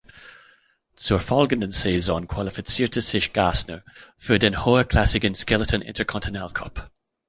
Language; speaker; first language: German; non-native, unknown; English